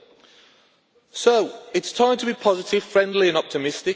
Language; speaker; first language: English; native; English